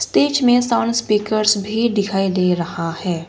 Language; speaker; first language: Hindi; non-native, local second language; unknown